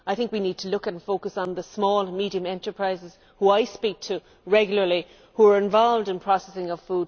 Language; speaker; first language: English; native; English